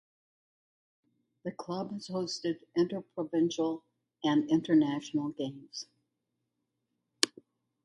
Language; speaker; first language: English; native; English